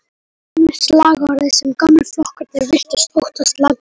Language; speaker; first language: Icelandic; non-native, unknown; Polish